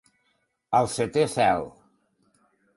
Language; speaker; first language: Catalan; native; Catalan